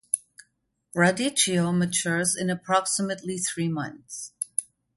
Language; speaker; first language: English; non-native, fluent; German